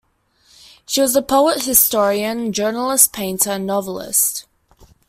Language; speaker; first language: English; native; English